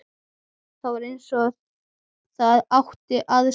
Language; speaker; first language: Icelandic; native; Icelandic